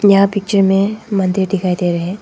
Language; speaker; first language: Hindi; non-native, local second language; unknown